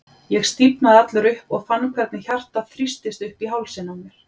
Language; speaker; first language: Icelandic; native; Icelandic